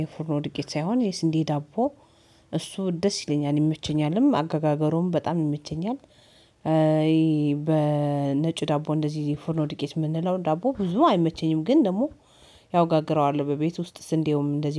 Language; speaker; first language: Amharic; native; Amharic